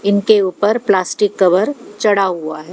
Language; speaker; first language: Hindi; native; Hindi